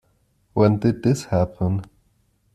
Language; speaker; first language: English; non-native, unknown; German